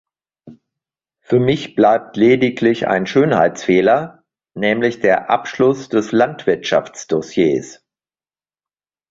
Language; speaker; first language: German; native; German